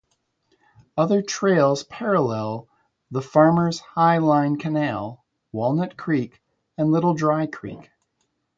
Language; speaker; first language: English; native; English